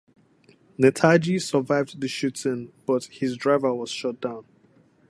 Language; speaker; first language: English; non-native, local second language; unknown